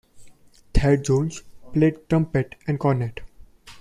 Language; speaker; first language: English; non-native, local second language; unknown